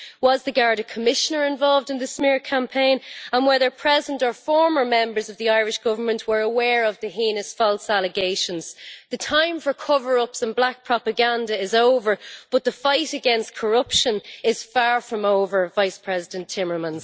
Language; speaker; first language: English; native; English